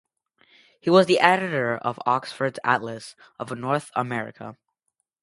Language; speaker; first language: English; native; English